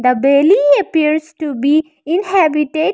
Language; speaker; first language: English; non-native, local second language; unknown